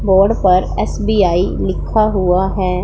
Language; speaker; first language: Hindi; non-native, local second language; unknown